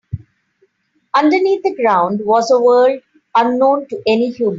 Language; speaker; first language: English; non-native, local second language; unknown